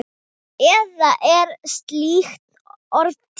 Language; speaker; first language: Icelandic; non-native, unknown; Thai